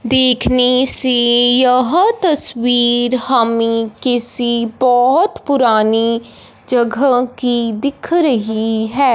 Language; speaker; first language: Hindi; non-native, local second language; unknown